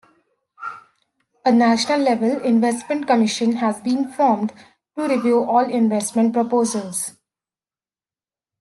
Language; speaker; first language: English; native; English